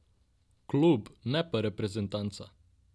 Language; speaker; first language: Slovenian; non-native, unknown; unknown